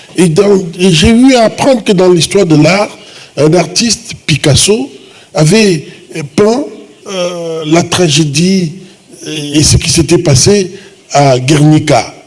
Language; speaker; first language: French; non-native, local second language; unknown